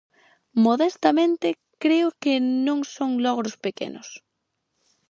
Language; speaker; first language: Galician; native; Galician